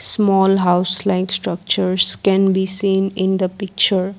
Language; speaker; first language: English; non-native, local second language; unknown